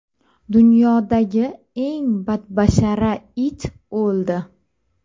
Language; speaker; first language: Uzbek; native; Uzbek